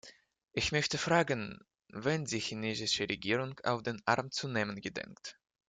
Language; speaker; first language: German; non-native, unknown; Russian